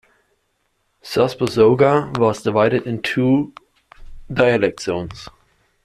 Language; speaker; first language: English; non-native, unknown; German